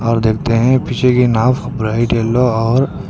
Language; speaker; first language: Hindi; non-native, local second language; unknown